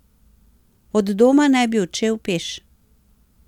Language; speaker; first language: Slovenian; native; Slovenian